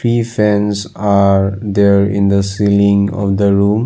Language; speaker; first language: English; non-native, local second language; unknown